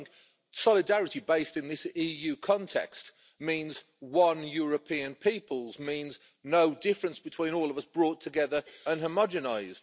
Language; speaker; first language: English; native; English